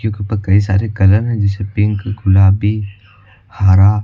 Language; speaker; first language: Hindi; native; Hindi